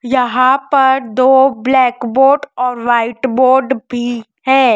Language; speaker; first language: Hindi; native; Hindi